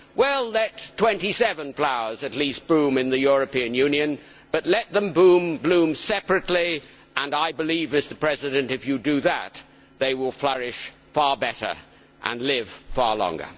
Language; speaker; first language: English; native; English